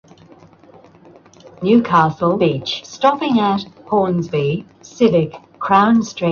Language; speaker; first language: English; native; English